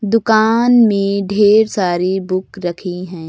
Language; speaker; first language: Hindi; native; Hindi